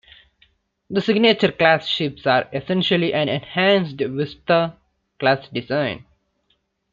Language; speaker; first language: English; non-native, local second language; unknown